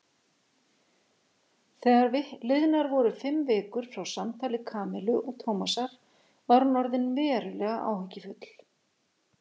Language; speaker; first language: Icelandic; native; Icelandic